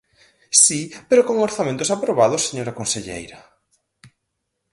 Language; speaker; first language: Galician; native; Galician